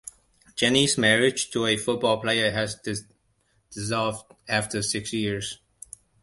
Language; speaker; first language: English; non-native, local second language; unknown